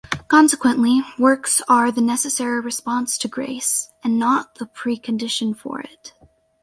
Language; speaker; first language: English; native; English